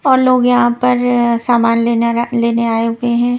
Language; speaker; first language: Hindi; non-native, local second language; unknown